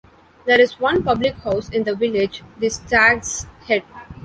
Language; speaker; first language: English; non-native, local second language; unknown